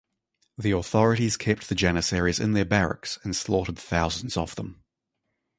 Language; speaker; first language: English; native; English